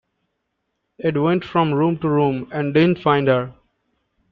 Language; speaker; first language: English; non-native, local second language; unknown